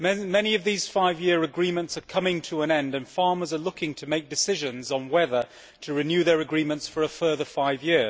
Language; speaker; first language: English; native; English